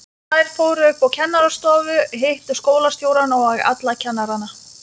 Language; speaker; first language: Icelandic; non-native, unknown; Lithuanian